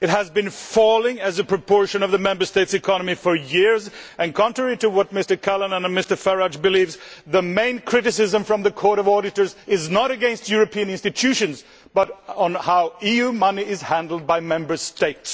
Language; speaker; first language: English; non-native, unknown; Swedish